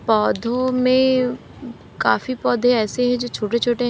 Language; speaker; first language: Hindi; native; Hindi